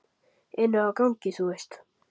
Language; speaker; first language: Icelandic; native; Icelandic